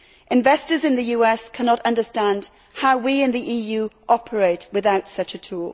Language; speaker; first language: English; native; English